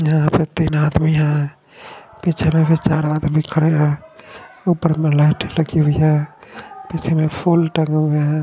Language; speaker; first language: Hindi; non-native, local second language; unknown